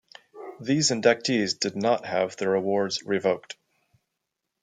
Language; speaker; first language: English; native; English